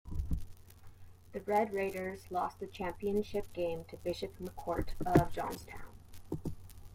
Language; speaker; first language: English; native; English